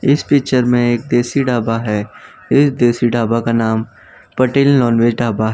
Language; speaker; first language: Hindi; non-native, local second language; Gujarati